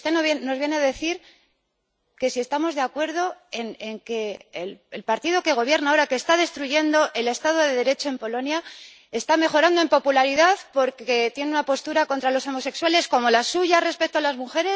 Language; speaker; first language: Spanish; native; Spanish